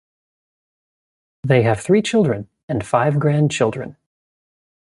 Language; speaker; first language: English; native; English